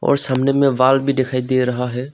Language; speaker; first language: Hindi; non-native, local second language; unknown